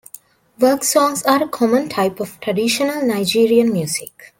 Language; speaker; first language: English; non-native, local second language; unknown